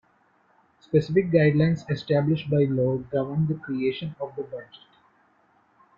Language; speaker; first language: English; non-native, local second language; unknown